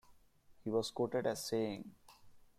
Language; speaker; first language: English; non-native, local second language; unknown